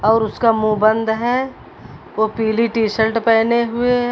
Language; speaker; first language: Hindi; native; Hindi